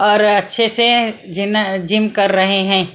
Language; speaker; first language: Hindi; non-native, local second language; Punjabi